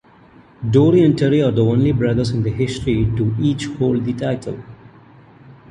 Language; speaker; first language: English; non-native, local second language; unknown